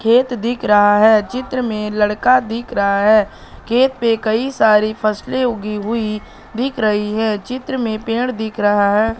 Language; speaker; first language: Hindi; native; Hindi